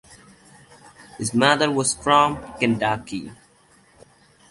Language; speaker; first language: English; non-native, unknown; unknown